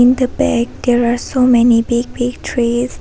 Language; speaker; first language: English; non-native, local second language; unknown